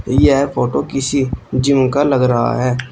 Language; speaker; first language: Hindi; native; Hindi